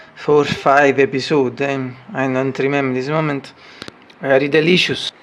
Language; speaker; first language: English; non-native, learner; Italian